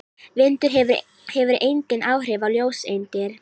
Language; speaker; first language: Icelandic; native; Icelandic